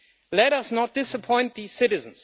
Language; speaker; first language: English; non-native, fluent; German